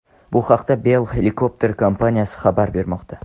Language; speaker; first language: Uzbek; non-native, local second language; Tajik